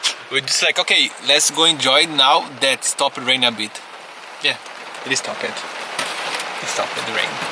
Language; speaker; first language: English; non-native, learner; Portuguese